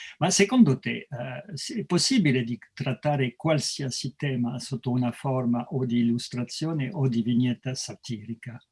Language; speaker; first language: Italian; non-native, fluent; French